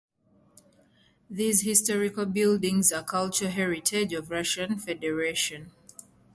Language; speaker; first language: English; native; English